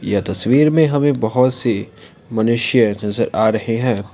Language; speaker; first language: Hindi; non-native, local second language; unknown